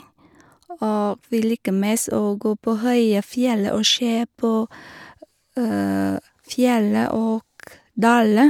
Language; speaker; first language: Norwegian; non-native, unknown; Vietnamese